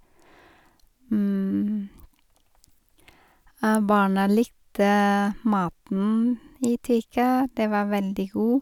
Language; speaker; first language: Norwegian; non-native, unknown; Vietnamese